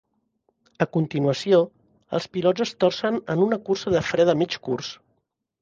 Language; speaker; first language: Catalan; native; Catalan